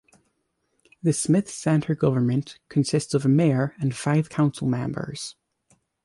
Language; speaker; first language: English; native; English